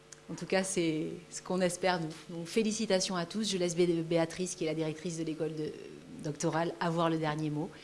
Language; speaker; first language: French; early bilingual, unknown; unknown